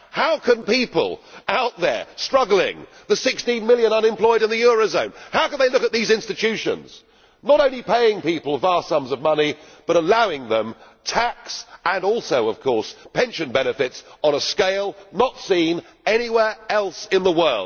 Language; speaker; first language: English; native; English